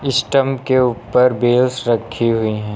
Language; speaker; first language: Hindi; native; Hindi